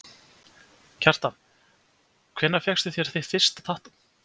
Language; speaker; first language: Icelandic; native; Icelandic